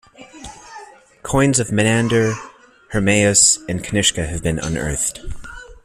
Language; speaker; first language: English; native; English